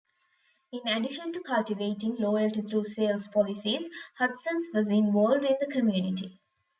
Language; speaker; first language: English; non-native, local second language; Tamil